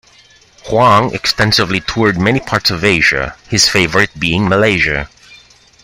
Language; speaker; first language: English; non-native, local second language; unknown